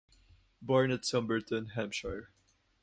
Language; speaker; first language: English; non-native, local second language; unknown